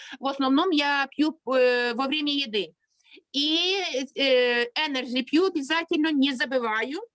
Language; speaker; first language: Russian; non-native, local second language; Ukrainian